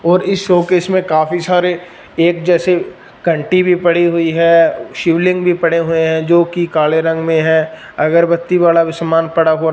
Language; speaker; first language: Hindi; non-native, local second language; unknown